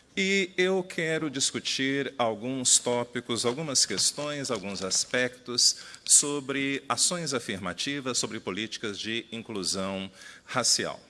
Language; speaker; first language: Portuguese; native; Portuguese